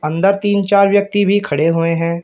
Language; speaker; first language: Hindi; native; Hindi